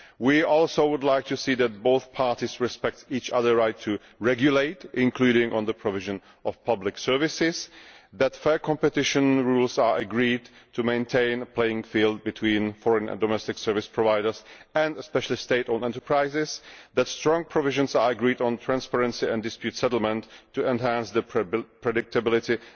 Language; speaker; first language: English; non-native, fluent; Czech